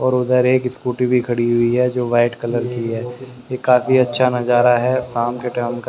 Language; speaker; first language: Hindi; native; Hindi